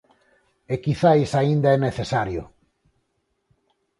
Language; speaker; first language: Galician; non-native, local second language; Spanish